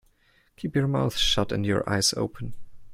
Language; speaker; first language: English; non-native, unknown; German